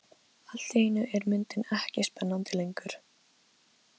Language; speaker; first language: Icelandic; non-native, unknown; Polish